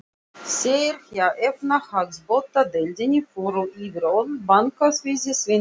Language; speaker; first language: Icelandic; non-native, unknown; Russian